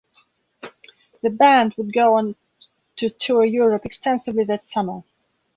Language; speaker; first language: English; non-native, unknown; Belarusian